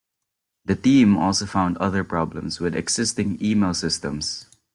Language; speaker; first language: English; non-native, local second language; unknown